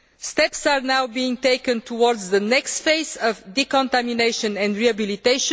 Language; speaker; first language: English; non-native, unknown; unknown